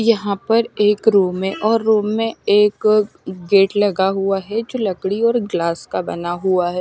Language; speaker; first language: Hindi; non-native, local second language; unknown